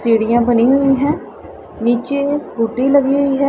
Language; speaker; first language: Hindi; non-native, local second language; Punjabi